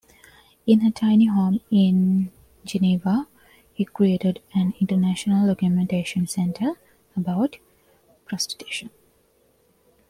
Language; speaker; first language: English; non-native, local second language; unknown